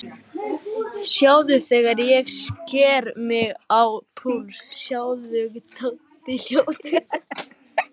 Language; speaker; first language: Icelandic; non-native, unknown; Lithuanian